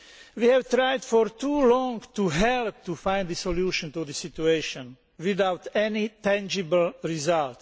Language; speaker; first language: English; non-native, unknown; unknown